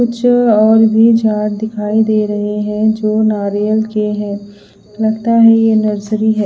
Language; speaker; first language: Hindi; non-native, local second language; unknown